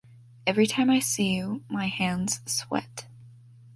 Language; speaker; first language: English; native; English